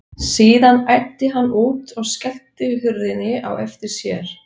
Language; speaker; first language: Icelandic; non-native, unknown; Swiss German